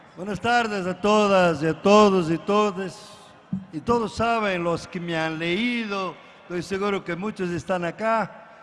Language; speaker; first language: Spanish; non-native, related language; Portuguese